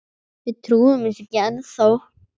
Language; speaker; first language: Icelandic; native; Icelandic